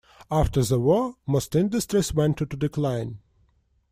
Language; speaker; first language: English; non-native, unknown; Russian